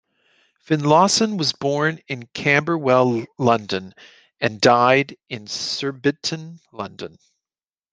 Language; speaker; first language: English; native; English